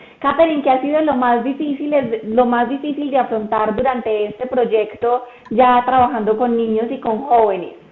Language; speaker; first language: Spanish; native; Spanish